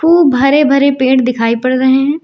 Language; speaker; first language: Hindi; native; Hindi